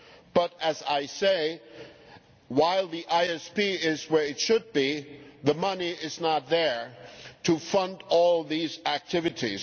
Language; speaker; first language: English; non-native, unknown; German